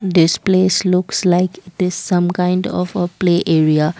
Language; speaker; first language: English; non-native, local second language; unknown